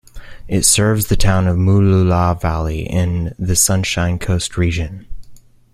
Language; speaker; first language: English; native; English